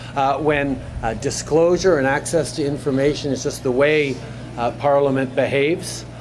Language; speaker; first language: English; native; English